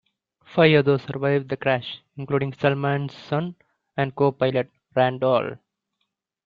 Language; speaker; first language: English; non-native, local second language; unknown